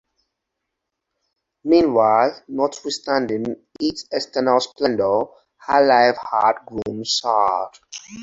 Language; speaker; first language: English; non-native, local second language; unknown